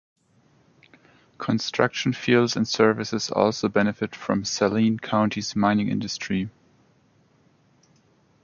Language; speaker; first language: English; non-native, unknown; German